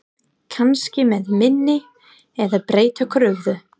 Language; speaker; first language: Icelandic; non-native, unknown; English